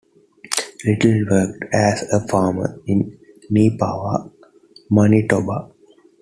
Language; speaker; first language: English; non-native, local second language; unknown